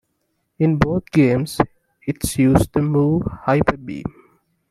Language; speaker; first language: English; non-native, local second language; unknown